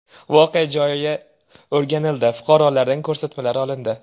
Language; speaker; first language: Uzbek; native; Uzbek